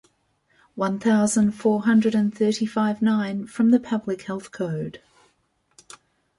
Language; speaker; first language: English; native; English